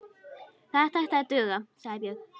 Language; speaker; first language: Icelandic; native; Icelandic